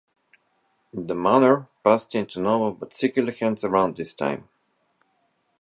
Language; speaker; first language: English; non-native, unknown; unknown